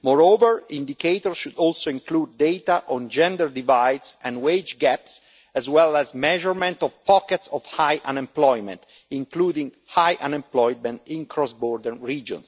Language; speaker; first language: English; non-native, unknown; Italian